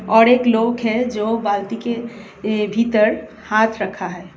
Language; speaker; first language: Hindi; non-native, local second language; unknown